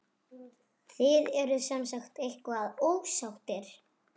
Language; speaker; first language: Icelandic; native; Icelandic